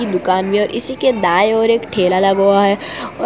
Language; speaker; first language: Hindi; non-native, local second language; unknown